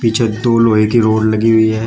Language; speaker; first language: Hindi; native; Hindi